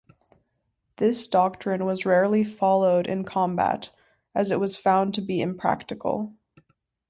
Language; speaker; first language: English; native; English